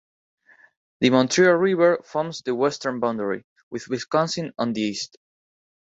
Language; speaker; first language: English; non-native, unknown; Spanish